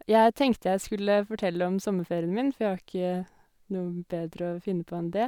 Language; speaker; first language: Norwegian; native; Norwegian